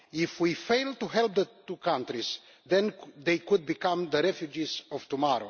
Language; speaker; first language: English; non-native, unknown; Romanian